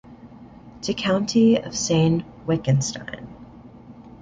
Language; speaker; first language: English; native; English